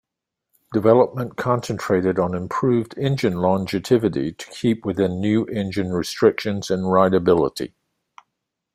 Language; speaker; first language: English; native; English